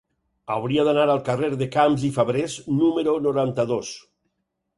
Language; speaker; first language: Catalan; native; Catalan